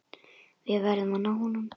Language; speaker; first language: Icelandic; native; Icelandic